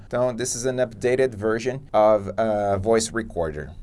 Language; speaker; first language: English; non-native, fluent; Portuguese